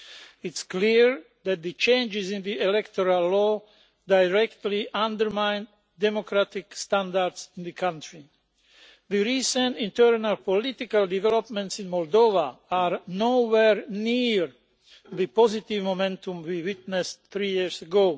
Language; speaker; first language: English; non-native, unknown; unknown